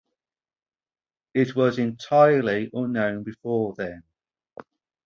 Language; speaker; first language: English; native; English